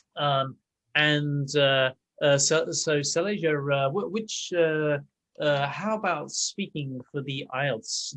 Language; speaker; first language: English; native; English